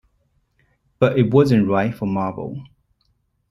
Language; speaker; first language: English; non-native, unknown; Chinese